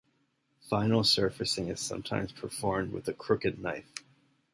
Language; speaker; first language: English; native; English